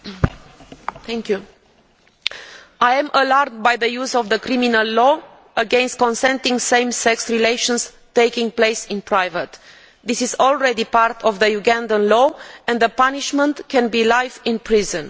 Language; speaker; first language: English; non-native, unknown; Romanian